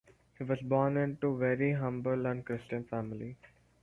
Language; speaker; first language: English; non-native, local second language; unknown